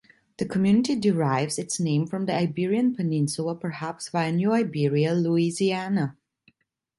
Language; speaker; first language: English; non-native, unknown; Italian